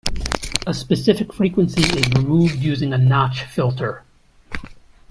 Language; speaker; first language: English; native; English